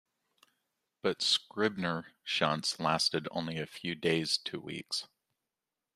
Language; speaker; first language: English; native; English